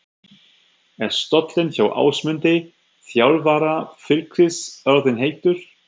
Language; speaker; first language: Icelandic; non-native, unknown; German